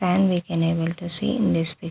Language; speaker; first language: English; non-native, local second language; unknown